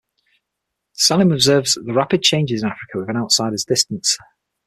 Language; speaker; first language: English; native; English